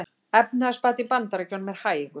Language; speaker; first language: Icelandic; native; Icelandic